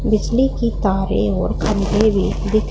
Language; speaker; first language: Hindi; non-native, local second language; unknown